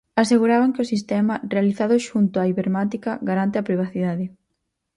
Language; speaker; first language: Galician; native; Galician